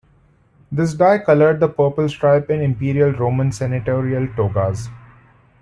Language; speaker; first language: English; non-native, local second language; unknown